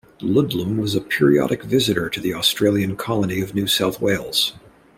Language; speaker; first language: English; native; English